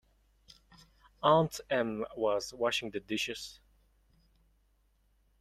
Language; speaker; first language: English; non-native, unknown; Mongolian